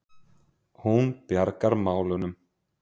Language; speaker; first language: Icelandic; native; Icelandic